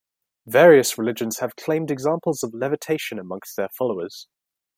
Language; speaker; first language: English; native; English